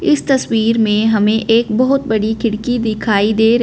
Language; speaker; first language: Hindi; non-native, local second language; Punjabi